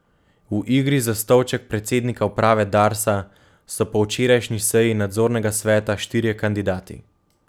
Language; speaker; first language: Slovenian; native; Slovenian